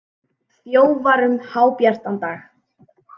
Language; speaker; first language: Icelandic; native; Icelandic